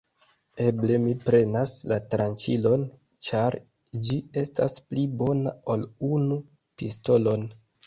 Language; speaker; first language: Esperanto; non-native, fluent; Kinyarwanda